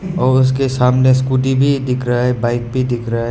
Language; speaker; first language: Hindi; non-native, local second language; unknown